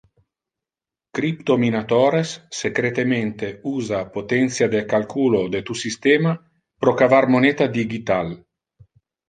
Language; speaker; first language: Interlingua; non-native, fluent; Italian